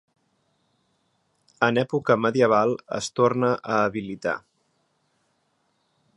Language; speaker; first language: Catalan; native; Catalan